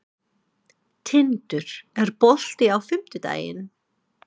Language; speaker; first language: Icelandic; non-native, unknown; English